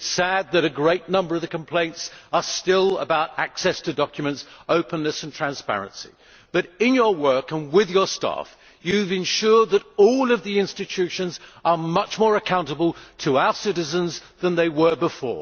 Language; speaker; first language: English; native; English